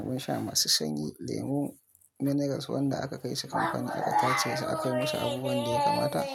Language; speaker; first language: Hausa; native; Hausa